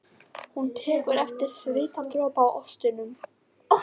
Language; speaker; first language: Icelandic; native; Icelandic